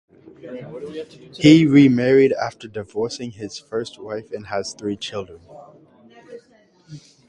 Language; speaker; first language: English; native; English